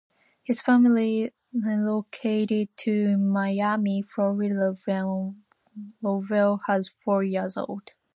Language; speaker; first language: English; non-native, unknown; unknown